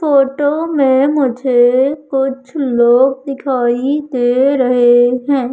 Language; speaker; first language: Hindi; native; Hindi